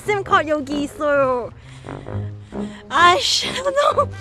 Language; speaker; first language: Korean; non-native, learner; Cantonese